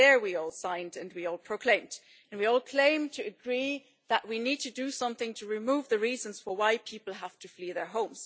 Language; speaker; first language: English; non-native, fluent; German